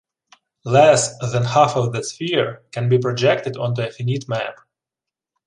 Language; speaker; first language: English; non-native, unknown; Ukrainian